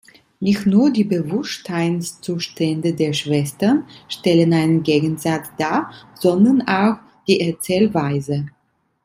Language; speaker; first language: German; non-native, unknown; Italian